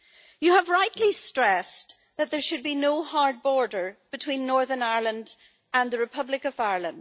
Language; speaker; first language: English; native; English